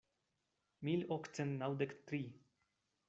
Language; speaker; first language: Esperanto; non-native, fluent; Spanish